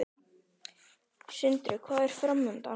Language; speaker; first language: Icelandic; native; Icelandic